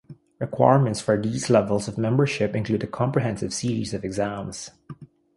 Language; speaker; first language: English; non-native, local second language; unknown